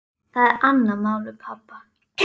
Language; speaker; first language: Icelandic; native; Icelandic